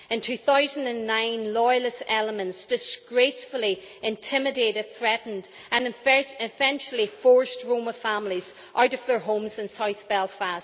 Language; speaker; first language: English; native; English